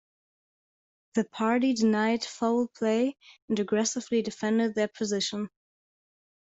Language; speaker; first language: English; non-native, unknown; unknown